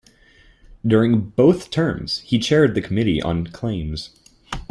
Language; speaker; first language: English; native; English